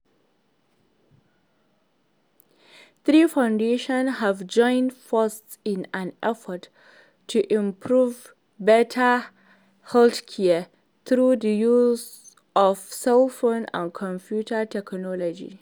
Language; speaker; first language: English; non-native, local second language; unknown